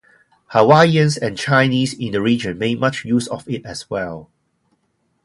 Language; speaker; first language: English; non-native, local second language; Cantonese